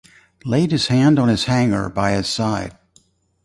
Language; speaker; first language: English; native; English